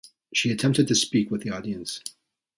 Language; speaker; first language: English; native; English